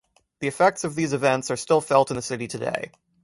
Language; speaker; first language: English; native; English